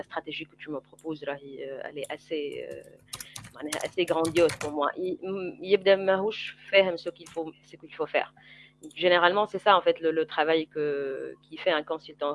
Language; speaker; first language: French; non-native, local second language; Arabic